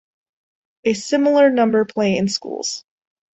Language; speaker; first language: English; native; English